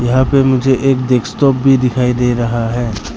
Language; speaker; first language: Hindi; early bilingual, other home language; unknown